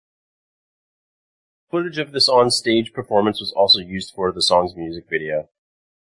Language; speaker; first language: English; native; English